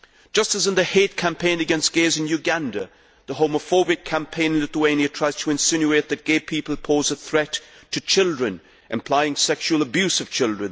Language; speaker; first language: English; native; English